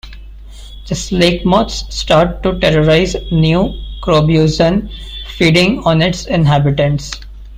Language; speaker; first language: English; non-native, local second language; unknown